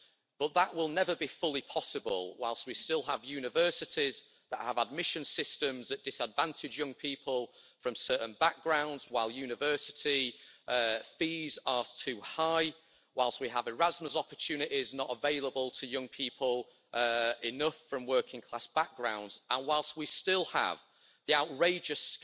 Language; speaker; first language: English; native; English